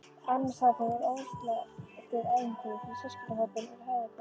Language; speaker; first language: Icelandic; native; Icelandic